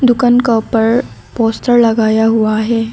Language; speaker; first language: Hindi; non-native, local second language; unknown